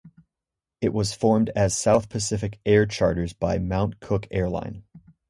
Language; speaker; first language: English; native; English